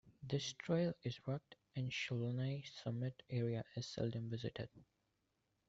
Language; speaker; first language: English; non-native, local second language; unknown